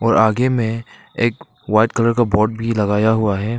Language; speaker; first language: Hindi; non-native, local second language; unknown